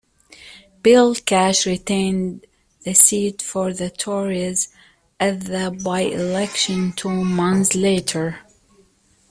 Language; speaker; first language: English; native; English